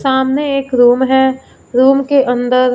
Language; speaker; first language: Hindi; non-native, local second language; Punjabi